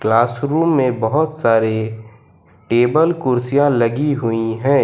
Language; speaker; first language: Hindi; non-native, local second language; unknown